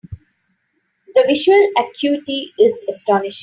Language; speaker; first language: English; non-native, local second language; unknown